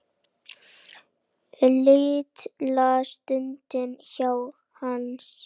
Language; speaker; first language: Icelandic; native; Icelandic